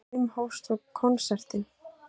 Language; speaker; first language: Icelandic; native; Icelandic